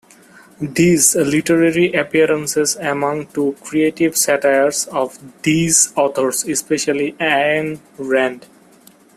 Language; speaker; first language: English; non-native, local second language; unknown